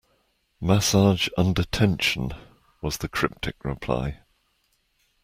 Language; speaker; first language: English; native; English